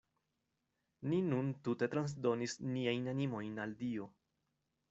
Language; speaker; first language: Esperanto; non-native, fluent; Spanish